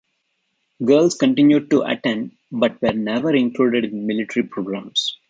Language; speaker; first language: English; non-native, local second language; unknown